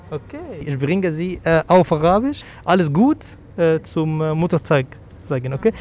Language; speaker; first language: German; non-native, learner; Arabic